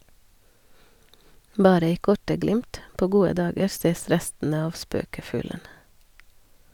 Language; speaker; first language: Norwegian; non-native, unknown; Hungarian